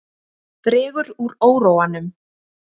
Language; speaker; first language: Icelandic; native; Icelandic